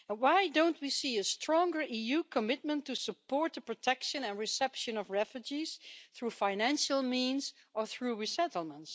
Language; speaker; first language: English; non-native, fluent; Dutch